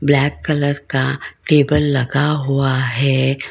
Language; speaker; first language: Hindi; non-native, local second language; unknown